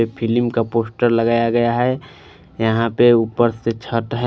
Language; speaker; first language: Hindi; non-native, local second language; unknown